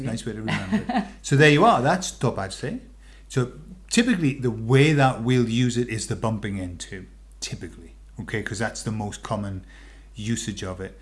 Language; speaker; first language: English; native; English